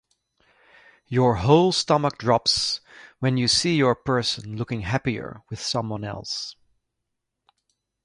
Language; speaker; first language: English; native; English